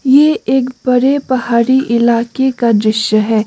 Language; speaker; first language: Hindi; non-native, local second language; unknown